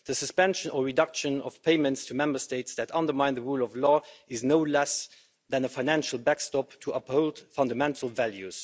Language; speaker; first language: English; non-native, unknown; Luxembourgish